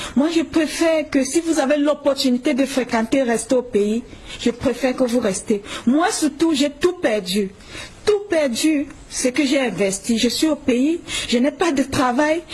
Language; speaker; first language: French; non-native, local second language; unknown